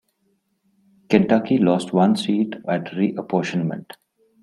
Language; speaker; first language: English; non-native, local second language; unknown